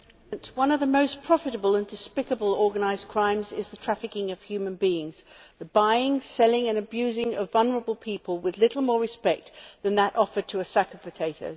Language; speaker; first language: English; native; English